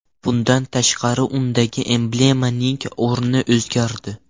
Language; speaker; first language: Uzbek; non-native, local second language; Russian